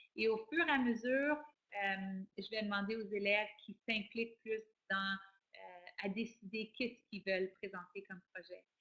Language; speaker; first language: French; native; French